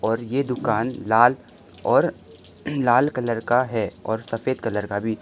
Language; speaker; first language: Hindi; non-native, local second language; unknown